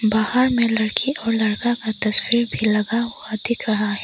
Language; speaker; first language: Hindi; non-native, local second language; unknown